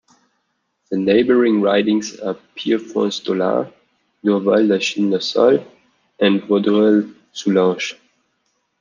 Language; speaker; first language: English; non-native, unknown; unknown